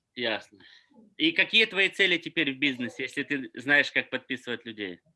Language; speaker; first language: Russian; native; Russian